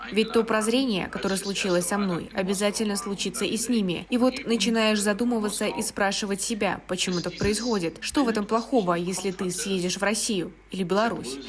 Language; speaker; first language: Russian; non-native, fluent; German